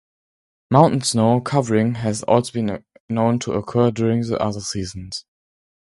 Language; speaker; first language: English; non-native, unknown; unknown